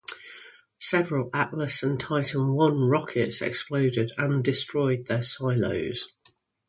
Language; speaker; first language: English; native; English